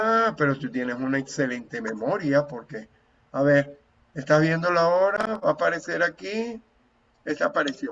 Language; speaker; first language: Spanish; native; Spanish